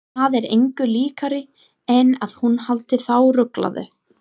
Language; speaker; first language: Icelandic; non-native, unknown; English